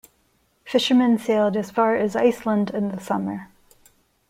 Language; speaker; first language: English; non-native, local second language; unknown